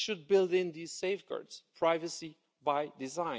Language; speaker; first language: English; non-native, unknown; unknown